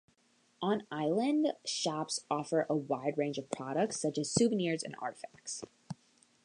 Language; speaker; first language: English; native; English